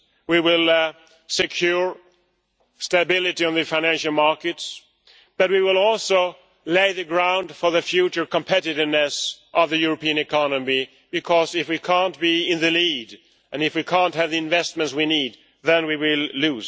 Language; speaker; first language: English; non-native, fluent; Swedish